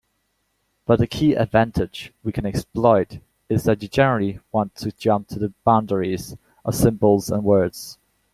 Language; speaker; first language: English; native; English